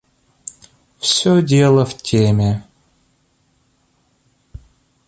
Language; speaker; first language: Russian; native; Russian